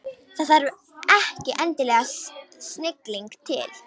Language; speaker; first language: Icelandic; non-native, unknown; Romanian